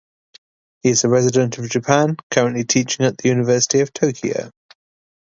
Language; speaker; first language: English; native; English